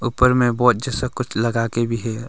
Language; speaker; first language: Hindi; non-native, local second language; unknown